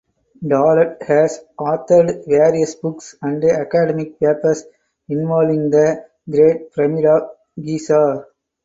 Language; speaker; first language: English; non-native, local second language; Tamil